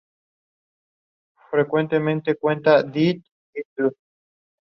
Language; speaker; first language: English; non-native, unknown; Spanish